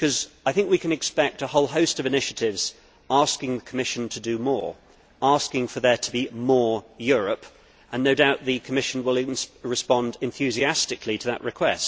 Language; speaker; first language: English; native; English